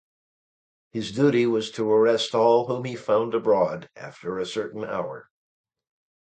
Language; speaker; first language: English; native; English